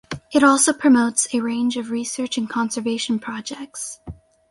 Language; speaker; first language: English; native; English